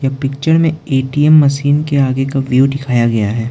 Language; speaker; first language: Hindi; non-native, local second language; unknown